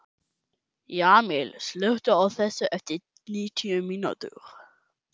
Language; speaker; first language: Icelandic; non-native, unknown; German